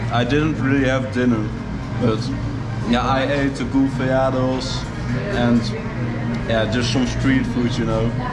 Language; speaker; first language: English; non-native, fluent; Dutch